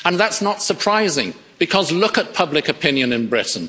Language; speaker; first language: English; native; English